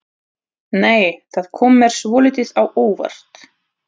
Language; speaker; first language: Icelandic; non-native, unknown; Russian